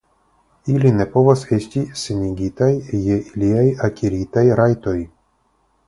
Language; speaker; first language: Esperanto; non-native, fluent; Russian